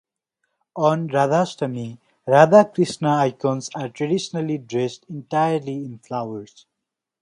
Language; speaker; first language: English; non-native, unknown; Nepali